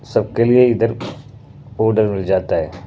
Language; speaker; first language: Hindi; non-native, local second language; Punjabi